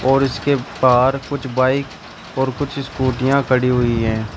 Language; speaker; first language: Hindi; native; Hindi